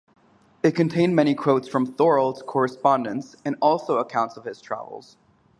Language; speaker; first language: English; native; English